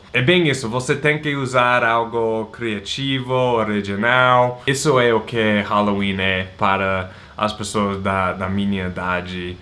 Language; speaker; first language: Portuguese; non-native, fluent; English